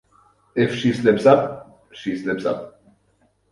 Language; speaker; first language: English; non-native, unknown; German